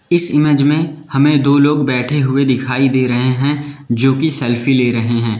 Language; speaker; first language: Hindi; native; Hindi